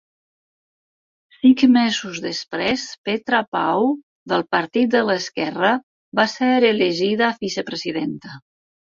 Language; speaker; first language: Catalan; non-native, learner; Spanish